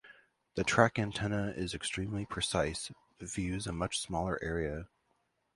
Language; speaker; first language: English; native; English